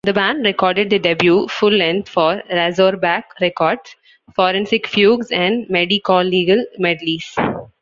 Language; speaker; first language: English; non-native, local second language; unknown